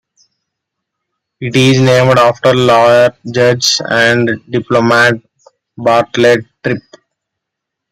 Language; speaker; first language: English; non-native, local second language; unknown